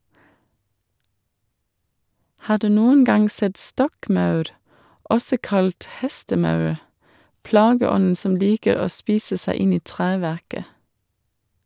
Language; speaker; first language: Norwegian; non-native, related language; Danish